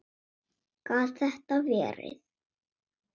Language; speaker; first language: Icelandic; non-native, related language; Swedish